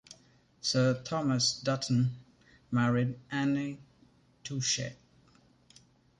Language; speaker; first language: English; non-native, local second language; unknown